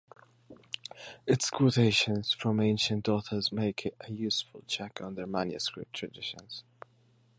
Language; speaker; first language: English; native; English